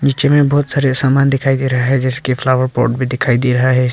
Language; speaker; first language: Hindi; non-native, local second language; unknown